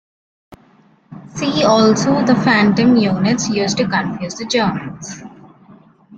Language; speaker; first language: English; non-native, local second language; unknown